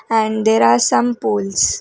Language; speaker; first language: English; non-native, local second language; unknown